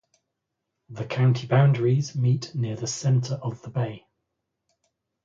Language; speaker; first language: English; native; English